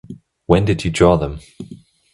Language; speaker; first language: English; non-native, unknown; German